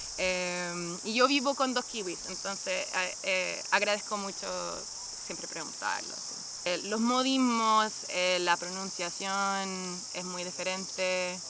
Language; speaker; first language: Spanish; non-native, fluent; English